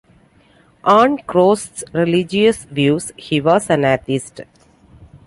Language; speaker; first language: English; non-native, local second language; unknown